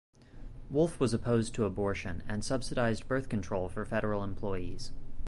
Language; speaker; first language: English; native; English